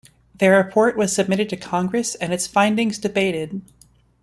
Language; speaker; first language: English; native; English